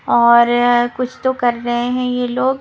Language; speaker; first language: Hindi; non-native, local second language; Punjabi